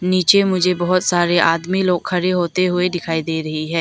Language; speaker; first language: Hindi; early bilingual, other home language; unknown